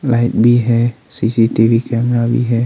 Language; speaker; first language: Hindi; non-native, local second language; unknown